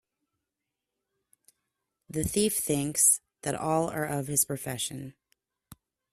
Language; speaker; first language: English; native; English